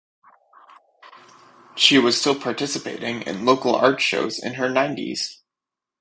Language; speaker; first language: English; native; English